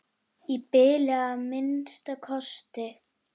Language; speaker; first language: Icelandic; native; Icelandic